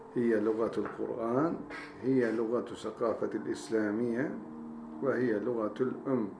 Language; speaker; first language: Arabic; non-native, fluent; Turkish